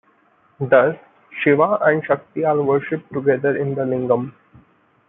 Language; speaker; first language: English; non-native, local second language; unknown